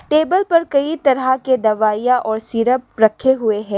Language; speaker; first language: Hindi; non-native, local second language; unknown